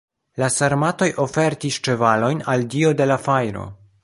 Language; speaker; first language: Esperanto; non-native, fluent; Polish